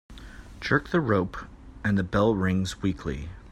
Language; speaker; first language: English; native; English